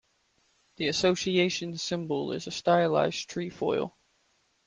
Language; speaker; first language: English; native; English